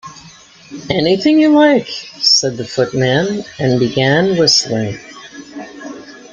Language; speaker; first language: English; native; English